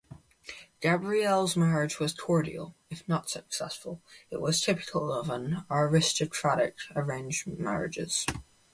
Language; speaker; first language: English; native; English